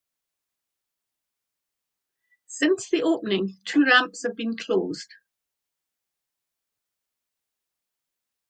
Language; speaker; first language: English; native; English